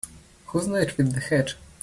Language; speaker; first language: English; native; English